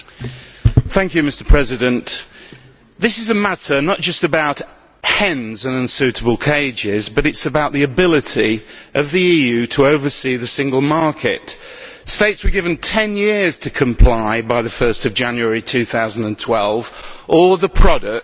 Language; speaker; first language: English; native; English